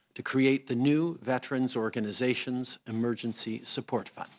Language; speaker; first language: English; native; English